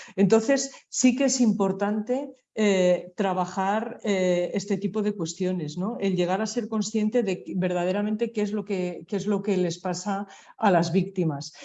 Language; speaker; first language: Spanish; native; Spanish